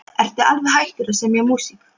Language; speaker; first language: Icelandic; non-native, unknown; Polish